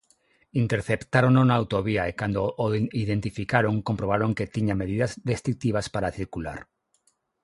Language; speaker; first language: Galician; non-native, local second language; Spanish